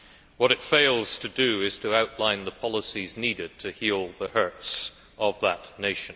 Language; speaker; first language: English; native; English